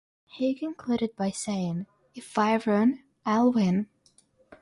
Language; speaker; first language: English; non-native, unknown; Russian